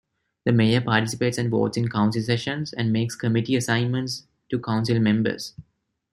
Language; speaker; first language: English; non-native, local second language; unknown